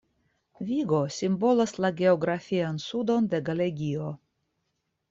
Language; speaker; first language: Esperanto; non-native, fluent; Russian